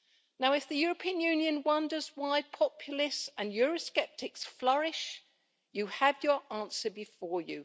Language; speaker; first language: English; native; English